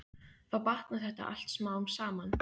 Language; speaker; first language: Icelandic; native; Icelandic